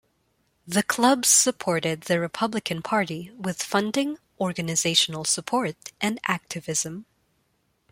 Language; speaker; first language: English; non-native, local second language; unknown